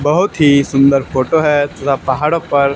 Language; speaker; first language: Hindi; native; Hindi